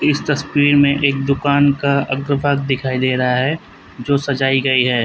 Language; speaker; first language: Hindi; native; Hindi